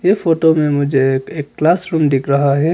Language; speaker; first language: Hindi; non-native, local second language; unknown